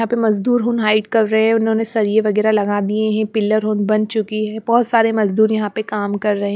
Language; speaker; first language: Hindi; non-native, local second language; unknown